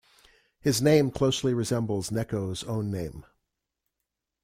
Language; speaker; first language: English; native; English